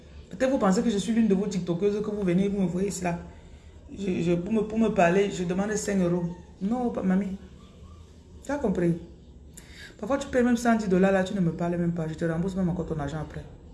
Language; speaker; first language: French; non-native, local second language; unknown